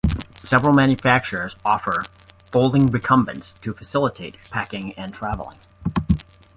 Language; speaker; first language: English; native; English